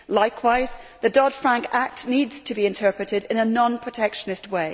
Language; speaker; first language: English; native; English